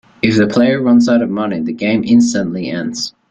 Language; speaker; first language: English; native; English